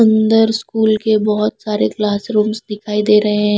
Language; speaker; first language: Hindi; non-native, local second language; Punjabi